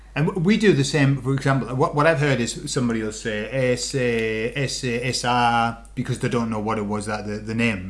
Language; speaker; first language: English; native; English